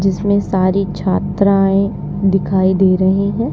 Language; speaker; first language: Hindi; native; Hindi